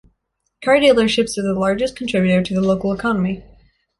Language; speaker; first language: English; native; English